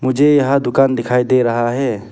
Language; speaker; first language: Hindi; non-native, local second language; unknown